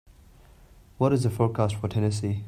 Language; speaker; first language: English; non-native, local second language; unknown